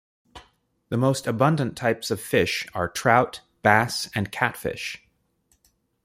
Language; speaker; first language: English; native; English